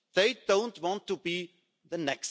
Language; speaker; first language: English; non-native, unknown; German